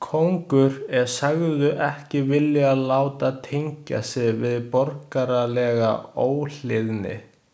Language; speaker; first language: Icelandic; non-native, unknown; Chinese